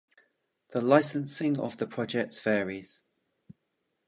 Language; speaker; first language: English; native; English